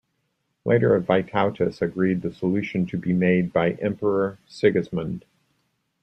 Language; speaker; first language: English; native; English